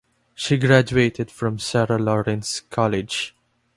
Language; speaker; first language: English; non-native, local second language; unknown